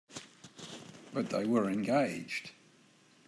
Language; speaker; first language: English; native; English